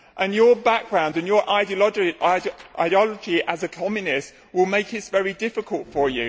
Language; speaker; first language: English; native; English